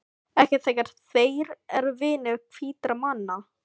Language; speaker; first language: Icelandic; non-native, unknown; Filipino